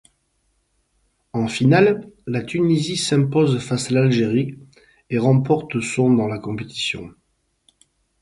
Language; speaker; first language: French; native; French